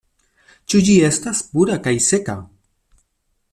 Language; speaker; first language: Esperanto; non-native, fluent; Spanish